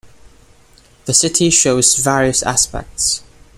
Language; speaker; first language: English; non-native, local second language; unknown